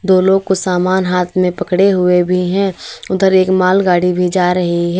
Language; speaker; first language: Hindi; native; Hindi